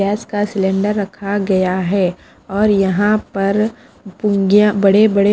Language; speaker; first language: Hindi; non-native, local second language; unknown